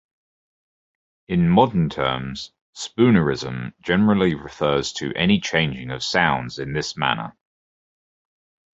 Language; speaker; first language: English; native; English